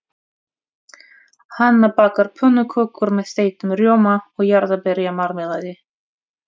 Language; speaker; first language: Icelandic; non-native, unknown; Russian